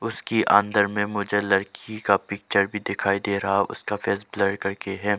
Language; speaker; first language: Hindi; non-native, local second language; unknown